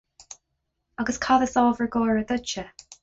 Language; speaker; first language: Irish; non-native, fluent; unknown